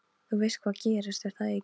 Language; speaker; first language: Icelandic; non-native, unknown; Polish